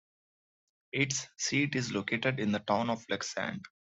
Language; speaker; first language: English; non-native, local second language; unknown